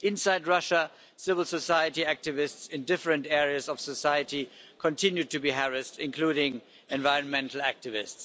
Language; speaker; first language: English; non-native, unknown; German